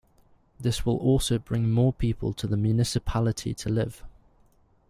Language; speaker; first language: English; native; English